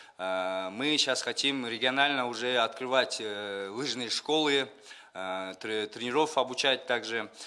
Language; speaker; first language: Russian; non-native, local second language; Kyrgyz